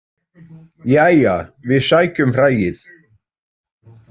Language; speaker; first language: Icelandic; native; Icelandic